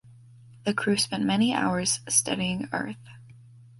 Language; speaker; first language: English; native; English